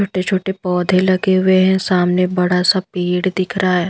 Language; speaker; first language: Hindi; non-native, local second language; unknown